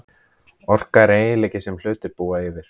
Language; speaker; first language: Icelandic; native; Icelandic